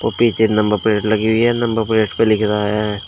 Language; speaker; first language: Hindi; native; Hindi